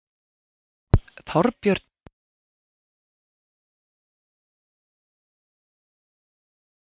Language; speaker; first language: Icelandic; native; Icelandic